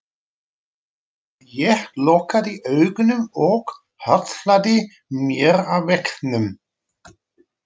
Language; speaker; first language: Icelandic; non-native, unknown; Dutch